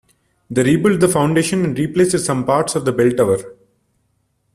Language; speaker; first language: English; non-native, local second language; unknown